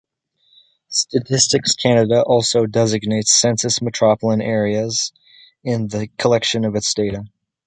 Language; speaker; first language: English; native; English